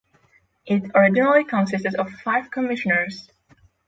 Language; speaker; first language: English; non-native, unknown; Polish